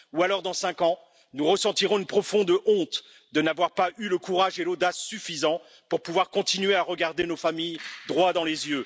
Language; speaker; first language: French; native; French